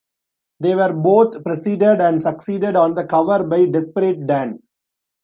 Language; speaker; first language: English; non-native, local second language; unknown